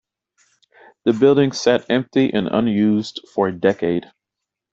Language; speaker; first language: English; native; English